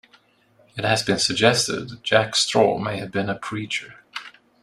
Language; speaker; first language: English; non-native, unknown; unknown